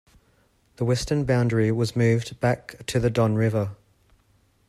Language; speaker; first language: English; native; English